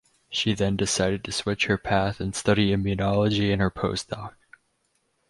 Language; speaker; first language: English; native; English